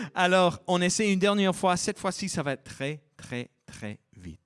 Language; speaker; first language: French; non-native, fluent; English